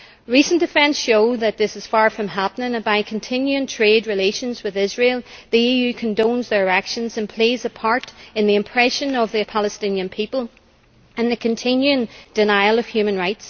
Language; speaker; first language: English; native; English